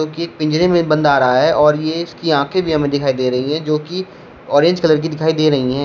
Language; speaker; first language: Hindi; native; Hindi